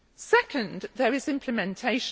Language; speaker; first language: English; native; English